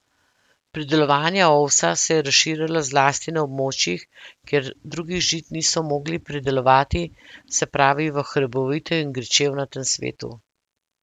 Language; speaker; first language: Slovenian; native; Slovenian